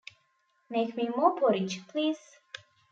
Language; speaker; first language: English; non-native, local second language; Tamil